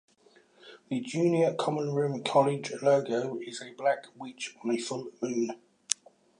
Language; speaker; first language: English; native; English